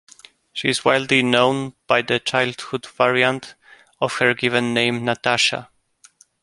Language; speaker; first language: English; non-native, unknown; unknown